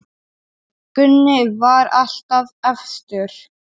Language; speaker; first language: Icelandic; non-native, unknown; Polish